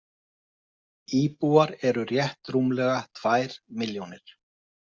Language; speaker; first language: Icelandic; native; Icelandic